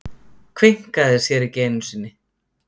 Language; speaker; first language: Icelandic; native; Icelandic